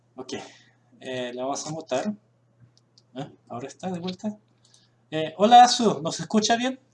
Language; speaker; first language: Spanish; early bilingual, other home language; Korean